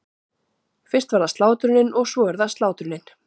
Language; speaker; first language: Icelandic; native; Icelandic